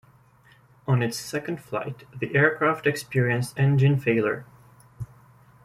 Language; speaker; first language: English; native; English